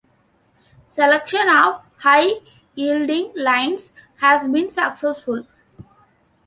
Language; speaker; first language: English; non-native, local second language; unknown